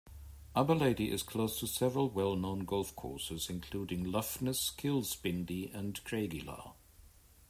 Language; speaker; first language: English; native; English